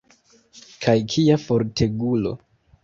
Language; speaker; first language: Esperanto; non-native, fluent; Kinyarwanda